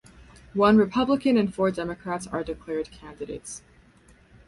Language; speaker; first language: English; native; English